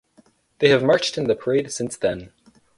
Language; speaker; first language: English; native; English